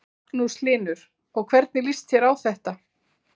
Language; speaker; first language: Icelandic; native; Icelandic